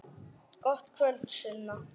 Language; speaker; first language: Icelandic; native; Icelandic